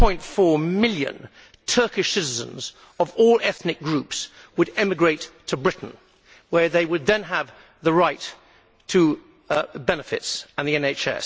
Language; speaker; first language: English; native; English